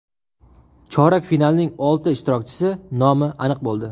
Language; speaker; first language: Uzbek; native; Uzbek